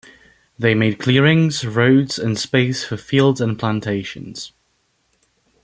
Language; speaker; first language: English; native; English